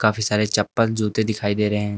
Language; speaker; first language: Hindi; native; Hindi